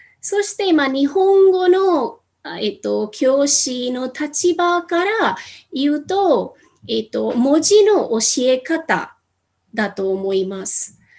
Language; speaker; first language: Japanese; non-native, fluent; Hindi